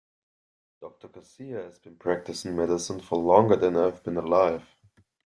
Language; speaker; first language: English; non-native, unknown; German